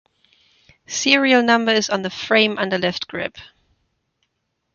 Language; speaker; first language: English; non-native, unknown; German